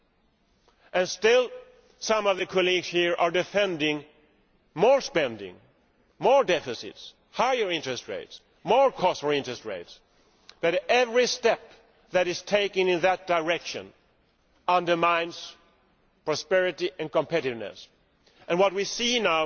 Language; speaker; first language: English; non-native, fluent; Swedish